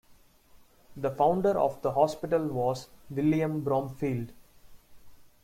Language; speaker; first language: English; non-native, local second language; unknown